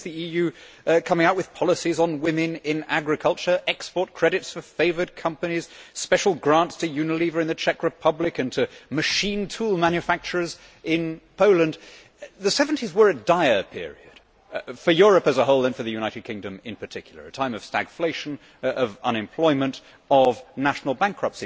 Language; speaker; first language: English; native; English